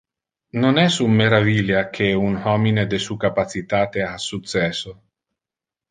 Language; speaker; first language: Interlingua; non-native, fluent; Italian